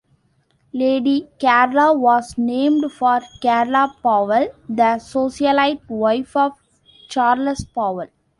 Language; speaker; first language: English; non-native, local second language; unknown